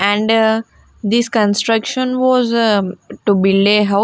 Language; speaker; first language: English; non-native, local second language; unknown